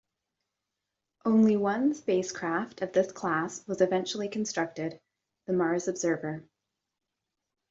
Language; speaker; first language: English; native; English